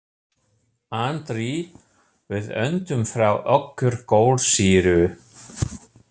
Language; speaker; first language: Icelandic; non-native, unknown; German